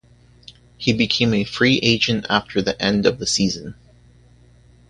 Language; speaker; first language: English; native; English